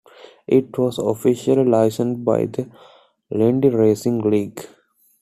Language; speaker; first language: English; non-native, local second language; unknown